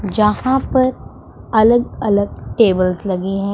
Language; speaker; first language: Hindi; non-native, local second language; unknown